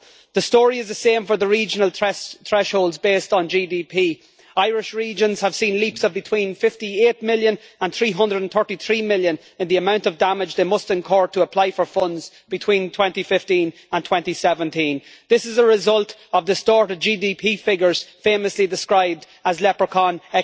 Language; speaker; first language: English; native; English